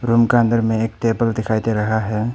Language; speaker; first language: Hindi; early bilingual, other home language; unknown